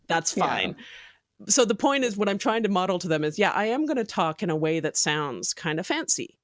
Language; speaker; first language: English; native; English